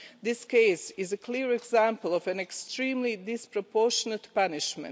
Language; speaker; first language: English; non-native, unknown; Croatian